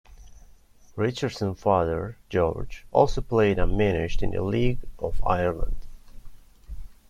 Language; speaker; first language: English; non-native, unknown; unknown